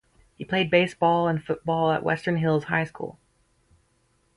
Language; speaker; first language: English; native; English